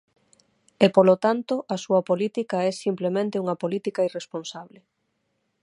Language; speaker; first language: Galician; non-native, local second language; Spanish